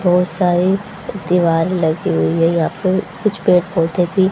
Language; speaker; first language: Hindi; native; Hindi